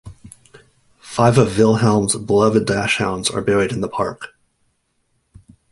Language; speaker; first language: English; native; English